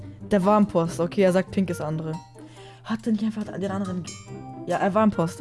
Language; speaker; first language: German; native; German